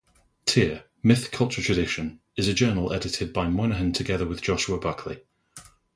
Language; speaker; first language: English; native; English